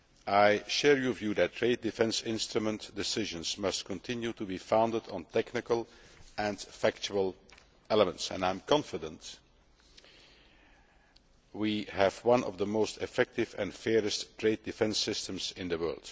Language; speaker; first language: English; non-native, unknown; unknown